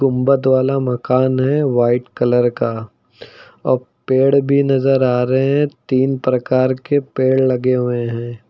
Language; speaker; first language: Hindi; native; Hindi